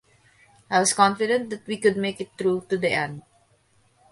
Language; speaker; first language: English; non-native, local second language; Filipino